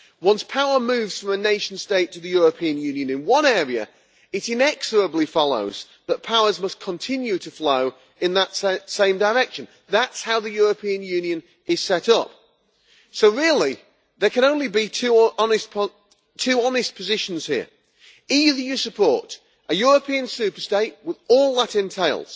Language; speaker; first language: English; native; English